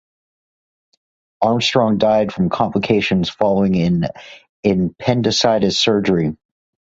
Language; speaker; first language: English; native; English